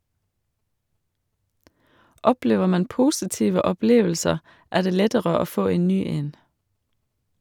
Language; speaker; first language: Norwegian; non-native, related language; Danish